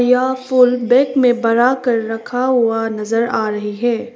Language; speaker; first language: Hindi; non-native, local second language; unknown